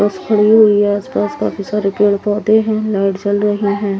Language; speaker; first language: Hindi; native; Hindi